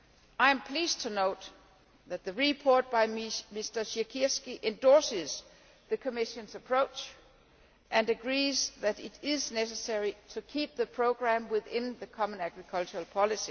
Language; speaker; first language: English; non-native, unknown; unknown